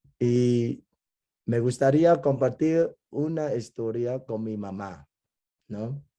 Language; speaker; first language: Spanish; non-native, fluent; Vietnamese